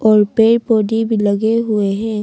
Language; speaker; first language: Hindi; non-native, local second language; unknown